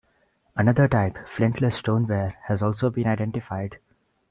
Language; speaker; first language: English; non-native, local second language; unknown